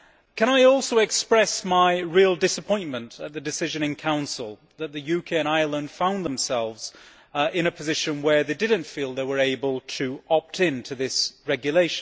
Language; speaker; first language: English; native; English